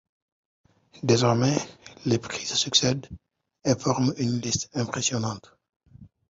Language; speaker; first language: French; non-native, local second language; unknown